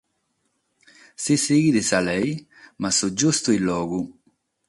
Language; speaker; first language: Sardinian; non-native, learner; Catalan